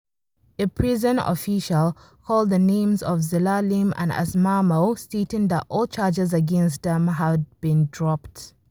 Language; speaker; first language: English; non-native, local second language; Hausa